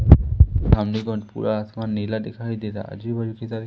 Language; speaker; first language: Hindi; native; Hindi